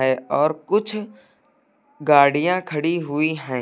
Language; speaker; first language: Hindi; native; Hindi